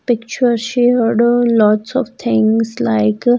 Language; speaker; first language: English; non-native, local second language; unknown